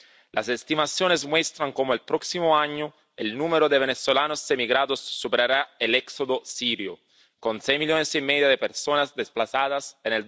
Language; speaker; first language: Spanish; non-native, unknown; Italian